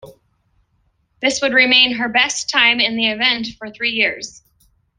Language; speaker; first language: English; non-native, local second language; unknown